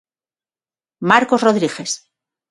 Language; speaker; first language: Galician; non-native, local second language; Spanish